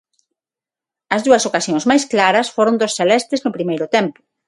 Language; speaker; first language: Galician; non-native, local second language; Spanish